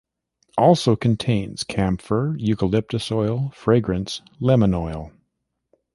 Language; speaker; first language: English; native; English